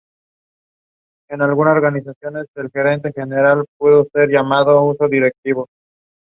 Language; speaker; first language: English; non-native, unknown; Spanish